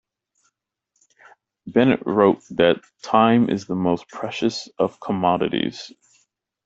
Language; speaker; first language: English; native; English